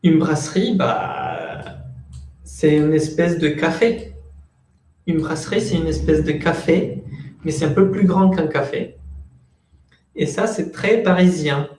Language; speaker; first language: French; non-native, fluent; Spanish